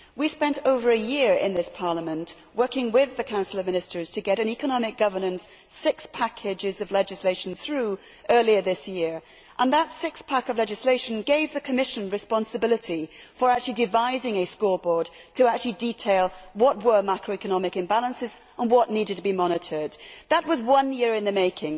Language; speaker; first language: English; native; English